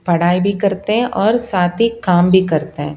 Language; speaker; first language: Hindi; non-native, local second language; Punjabi